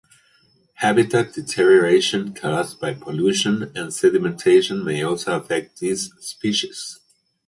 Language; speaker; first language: English; native; English